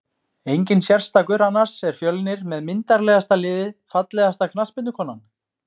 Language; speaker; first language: Icelandic; native; Icelandic